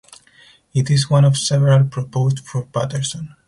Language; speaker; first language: English; non-native, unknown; Spanish